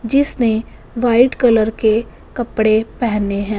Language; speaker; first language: Hindi; non-native, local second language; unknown